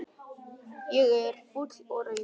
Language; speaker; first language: Icelandic; non-native, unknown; Vietnamese